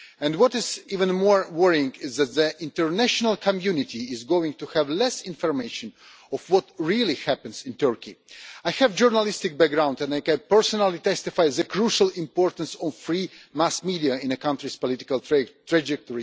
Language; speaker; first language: English; non-native, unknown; Russian